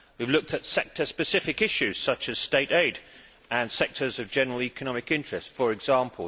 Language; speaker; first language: English; native; English